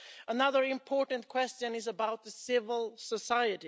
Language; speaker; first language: English; non-native, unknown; Swedish